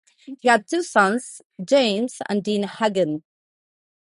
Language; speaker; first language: English; non-native, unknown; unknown